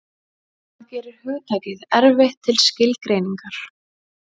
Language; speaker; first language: Icelandic; native; Icelandic